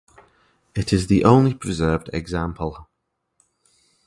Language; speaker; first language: English; native; English